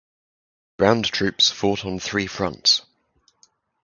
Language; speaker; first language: English; native; English